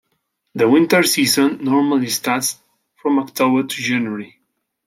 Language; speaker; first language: English; non-native, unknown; Spanish